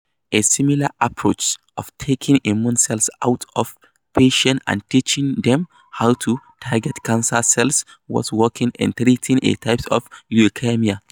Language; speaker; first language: English; non-native, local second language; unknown